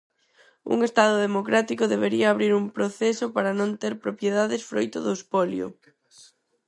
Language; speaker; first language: Galician; non-native, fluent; Spanish